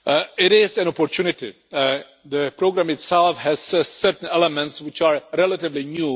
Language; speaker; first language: English; non-native, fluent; Czech